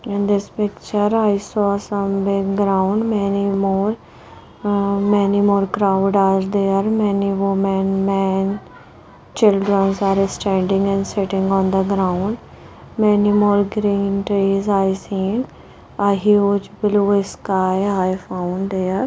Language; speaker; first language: English; non-native, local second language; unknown